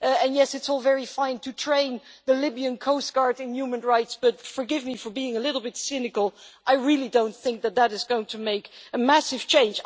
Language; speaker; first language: English; non-native, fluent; Dutch